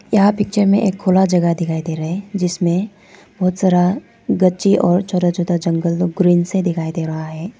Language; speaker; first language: Hindi; non-native, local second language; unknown